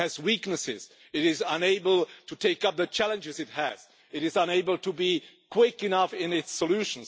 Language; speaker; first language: English; non-native, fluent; Czech